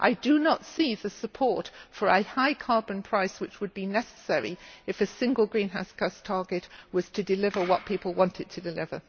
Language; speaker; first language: English; native; English